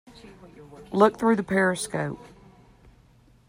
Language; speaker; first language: English; native; English